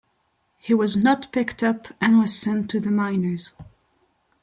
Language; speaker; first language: English; non-native, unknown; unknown